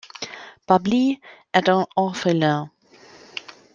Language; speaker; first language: French; non-native, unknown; German